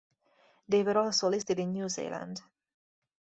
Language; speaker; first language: English; native; English